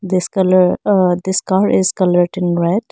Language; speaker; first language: English; non-native, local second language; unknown